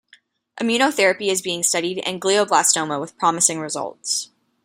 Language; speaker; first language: English; native; English